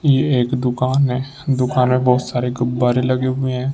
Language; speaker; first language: Hindi; native; Hindi